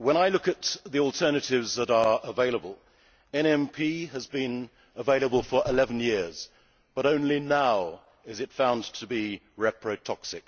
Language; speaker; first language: English; native; English